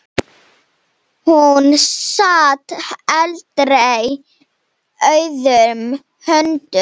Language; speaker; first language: Icelandic; non-native, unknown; Slovenian